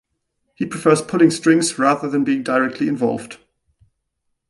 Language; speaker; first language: English; non-native, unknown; German